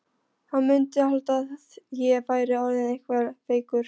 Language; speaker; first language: Icelandic; non-native, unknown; Polish